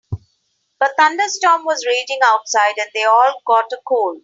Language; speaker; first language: English; non-native, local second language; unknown